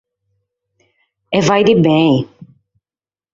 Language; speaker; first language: Sardinian; native; Sardinian